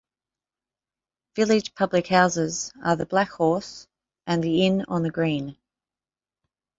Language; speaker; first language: English; native; English